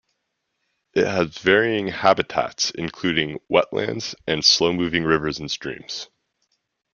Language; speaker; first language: English; native; English